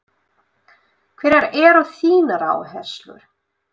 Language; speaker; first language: Icelandic; non-native, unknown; Russian